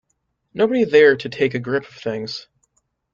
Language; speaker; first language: English; native; English